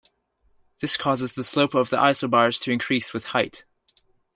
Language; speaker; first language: English; native; English